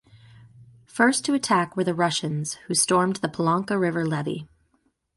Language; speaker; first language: English; native; English